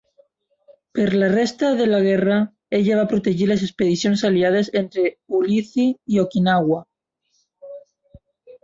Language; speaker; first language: Catalan; non-native, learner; Spanish